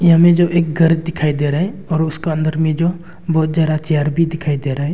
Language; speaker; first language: Hindi; non-native, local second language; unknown